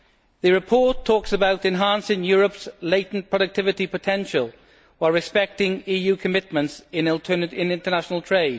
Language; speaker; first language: English; native; English